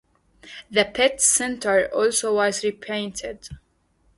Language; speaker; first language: English; native; English